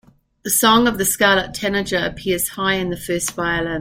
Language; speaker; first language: English; native; English